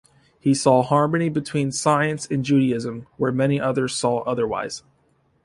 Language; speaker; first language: English; native; English